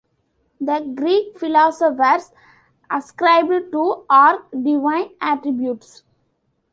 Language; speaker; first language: English; non-native, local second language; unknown